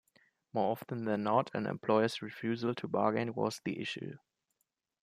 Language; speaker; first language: English; non-native, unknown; German